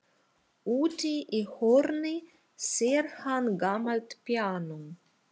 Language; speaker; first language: Icelandic; non-native, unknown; Russian